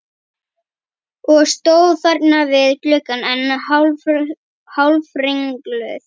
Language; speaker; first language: Icelandic; native; Icelandic